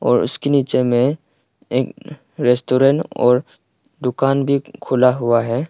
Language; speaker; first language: Hindi; non-native, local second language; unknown